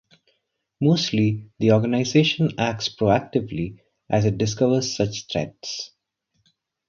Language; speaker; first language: English; non-native, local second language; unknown